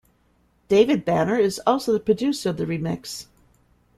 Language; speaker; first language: English; native; English